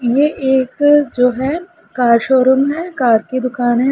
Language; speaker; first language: Hindi; non-native, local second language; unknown